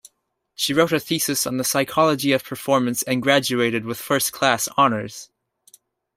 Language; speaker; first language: English; native; English